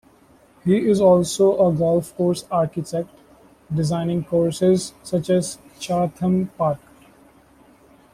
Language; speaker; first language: English; non-native, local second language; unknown